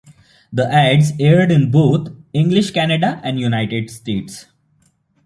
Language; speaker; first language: English; non-native, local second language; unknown